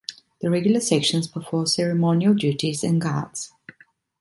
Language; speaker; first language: English; non-native, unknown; Italian